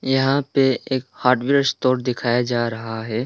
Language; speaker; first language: Hindi; non-native, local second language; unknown